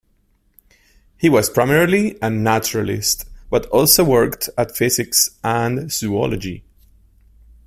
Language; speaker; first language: English; non-native, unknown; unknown